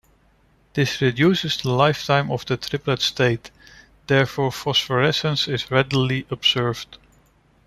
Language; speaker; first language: English; non-native, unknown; Dutch